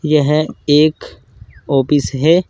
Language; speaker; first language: Hindi; native; Hindi